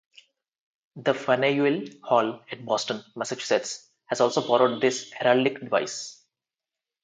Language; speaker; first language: English; non-native, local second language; Telugu